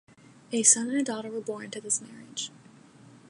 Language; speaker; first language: English; native; English